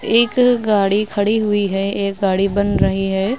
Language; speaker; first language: Hindi; native; Hindi